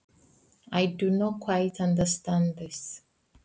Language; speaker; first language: Icelandic; non-native, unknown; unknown